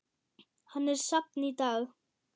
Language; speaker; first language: Icelandic; non-native, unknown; German